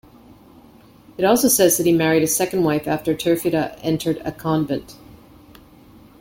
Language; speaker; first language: English; native; English